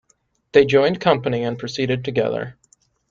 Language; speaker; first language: English; native; English